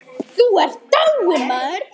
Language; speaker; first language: Icelandic; native; Icelandic